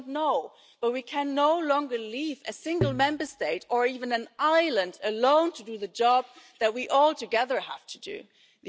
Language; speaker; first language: English; non-native, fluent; German